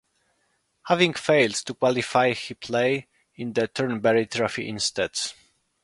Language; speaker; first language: English; non-native, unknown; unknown